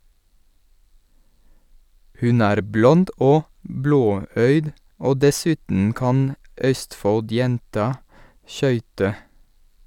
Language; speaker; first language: Norwegian; non-native, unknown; English